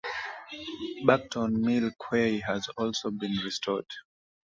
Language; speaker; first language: English; non-native, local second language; Swahili